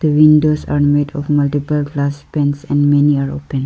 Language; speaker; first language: English; non-native, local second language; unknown